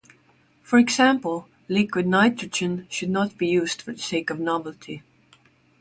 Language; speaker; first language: English; non-native, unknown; Estonian